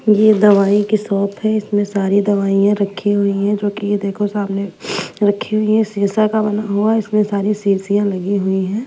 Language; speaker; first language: Hindi; non-native, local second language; Punjabi